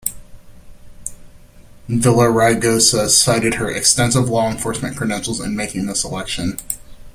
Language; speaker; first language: English; native; English